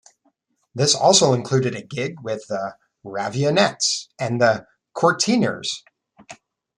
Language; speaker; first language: English; native; English